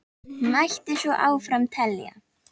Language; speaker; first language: Icelandic; native; Icelandic